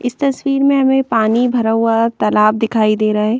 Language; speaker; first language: Hindi; native; Hindi